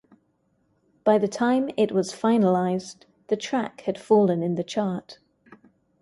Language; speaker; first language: English; native; English